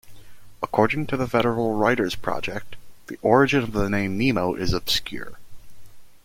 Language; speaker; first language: English; native; English